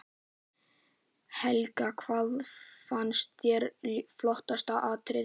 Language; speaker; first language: Icelandic; native; Icelandic